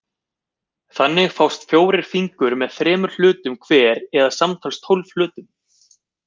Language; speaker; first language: Icelandic; native; Icelandic